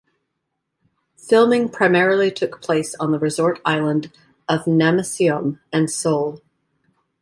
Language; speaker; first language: English; native; English